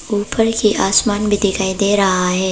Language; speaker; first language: Hindi; non-native, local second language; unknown